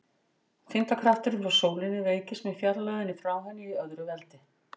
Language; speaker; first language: Icelandic; native; Icelandic